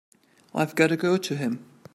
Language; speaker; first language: English; native; English